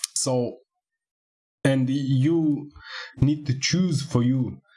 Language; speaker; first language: English; non-native, learner; Russian